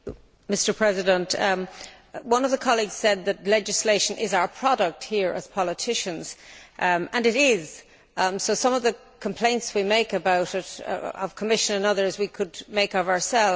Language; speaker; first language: English; native; English